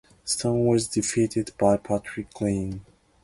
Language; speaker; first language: English; non-native, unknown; Japanese